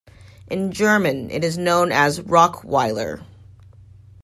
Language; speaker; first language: English; native; English